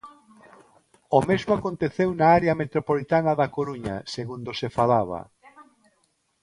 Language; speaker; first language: Galician; non-native, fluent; Spanish